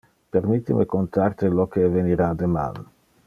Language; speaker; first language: Interlingua; non-native, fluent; Dutch